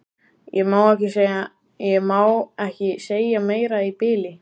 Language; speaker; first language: Icelandic; native; Icelandic